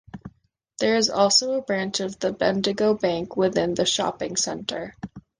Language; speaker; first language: English; native; English